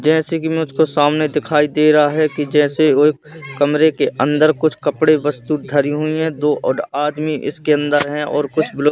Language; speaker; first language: Hindi; native; Hindi